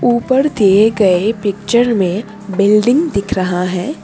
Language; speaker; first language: Hindi; non-native, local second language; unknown